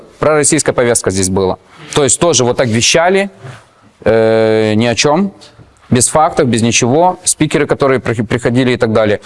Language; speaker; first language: Russian; non-native, local second language; Ukrainian